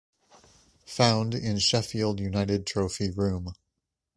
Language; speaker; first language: English; native; English